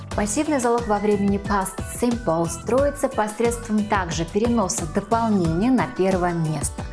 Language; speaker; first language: Russian; native; Russian